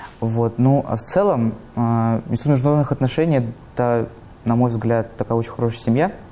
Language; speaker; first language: Russian; native; Russian